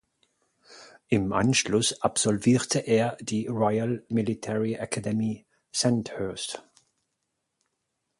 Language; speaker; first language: German; native; German